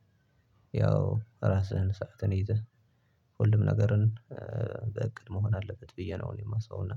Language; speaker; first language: Amharic; non-native, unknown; Tigrinya